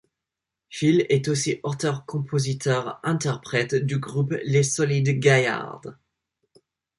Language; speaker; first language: French; non-native, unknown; English